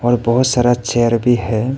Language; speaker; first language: Hindi; early bilingual, other home language; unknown